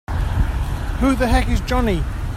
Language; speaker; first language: English; native; English